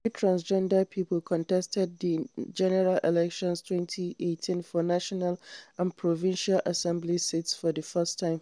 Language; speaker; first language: English; non-native, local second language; Hausa